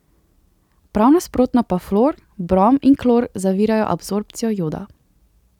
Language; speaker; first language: Slovenian; native; Slovenian